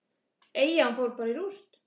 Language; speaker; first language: Icelandic; native; Icelandic